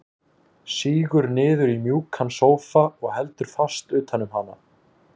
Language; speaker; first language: Icelandic; native; Icelandic